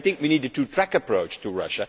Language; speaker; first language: English; non-native, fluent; Dutch